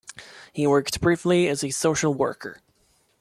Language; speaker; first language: English; non-native, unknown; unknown